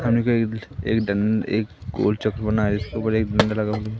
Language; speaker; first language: Hindi; native; Hindi